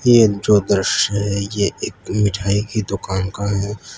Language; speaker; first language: Hindi; non-native, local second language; Gujarati